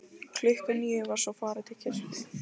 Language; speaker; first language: Icelandic; non-native, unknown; Lithuanian